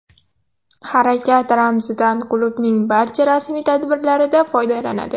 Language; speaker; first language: Uzbek; non-native, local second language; Russian